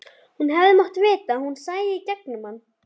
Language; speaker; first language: Icelandic; native; Icelandic